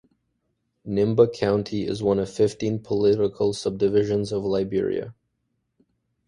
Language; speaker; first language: English; native; English